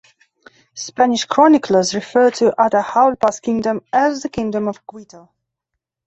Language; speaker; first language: English; non-native, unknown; Belarusian